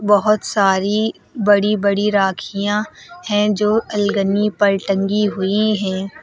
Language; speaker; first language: Hindi; native; Hindi